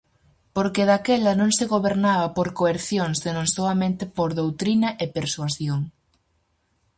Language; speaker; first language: Galician; native; Galician